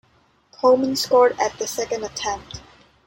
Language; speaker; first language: English; non-native, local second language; Cantonese